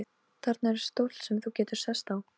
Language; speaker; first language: Icelandic; non-native, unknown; Polish